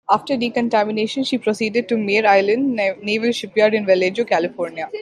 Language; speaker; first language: English; non-native, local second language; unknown